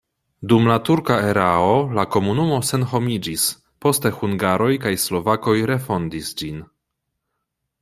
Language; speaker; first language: Esperanto; non-native, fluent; Polish